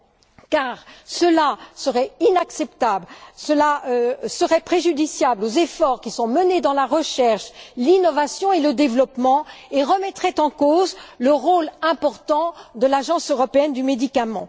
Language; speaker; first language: French; native; French